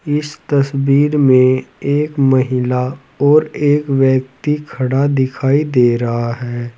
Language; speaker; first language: Hindi; native; Hindi